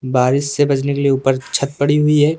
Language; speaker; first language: Hindi; native; Hindi